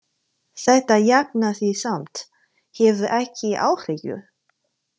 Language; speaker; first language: Icelandic; non-native, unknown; Chinese